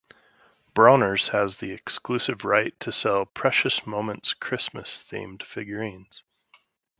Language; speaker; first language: English; native; English